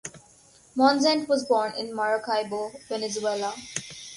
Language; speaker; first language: English; non-native, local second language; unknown